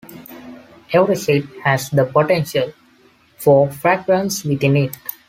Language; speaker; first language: English; non-native, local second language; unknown